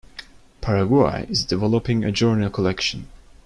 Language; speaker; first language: English; non-native, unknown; Turkish